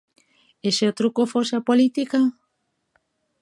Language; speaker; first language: Galician; native; Galician